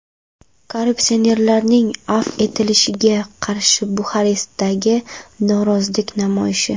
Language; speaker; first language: Uzbek; non-native, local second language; Kara-Kalpak